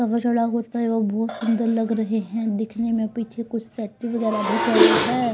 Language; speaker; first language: Hindi; native; Hindi